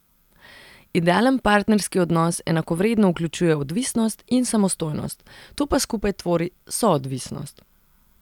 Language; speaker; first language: Slovenian; non-native, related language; Serbian